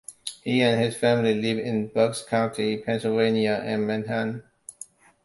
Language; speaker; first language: English; non-native, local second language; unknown